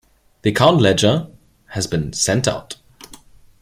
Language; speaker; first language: English; non-native, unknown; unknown